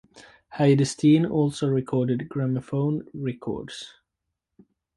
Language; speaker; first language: English; native; English